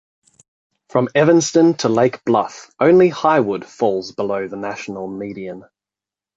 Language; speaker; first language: English; native; English